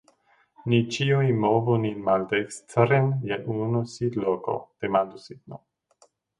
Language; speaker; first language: Esperanto; non-native, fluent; Danish